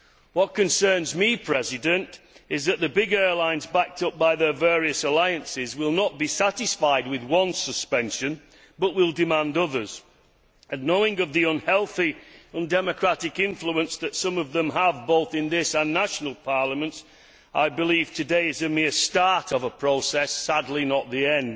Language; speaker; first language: English; native; English